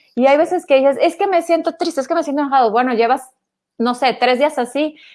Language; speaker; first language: Spanish; native; Spanish